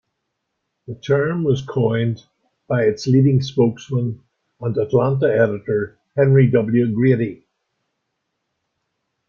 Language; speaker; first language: English; native; English